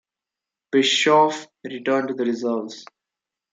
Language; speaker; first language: English; non-native, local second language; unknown